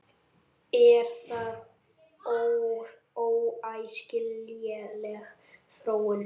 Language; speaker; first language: Icelandic; native; Icelandic